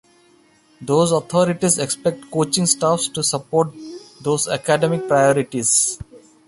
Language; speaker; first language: English; non-native, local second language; Odia